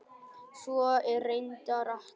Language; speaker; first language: Icelandic; non-native, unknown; Vietnamese